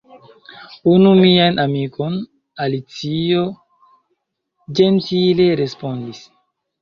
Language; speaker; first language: Esperanto; non-native, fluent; Chinese